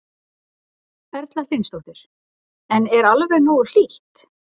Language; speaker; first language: Icelandic; native; Icelandic